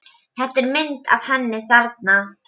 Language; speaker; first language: Icelandic; non-native, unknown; Polish